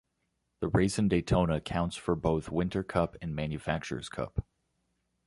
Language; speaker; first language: English; native; English